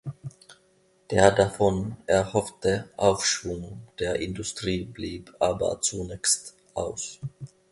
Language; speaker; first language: German; non-native, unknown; Finnish